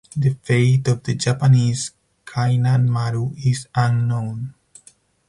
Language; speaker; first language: English; non-native, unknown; Spanish